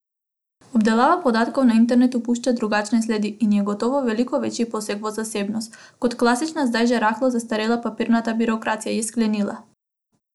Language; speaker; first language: Slovenian; non-native, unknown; Macedonian